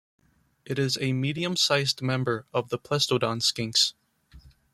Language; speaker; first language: English; non-native, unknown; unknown